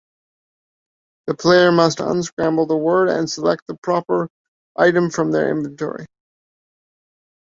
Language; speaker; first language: English; native; English